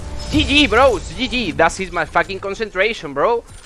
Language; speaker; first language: English; non-native, learner; Spanish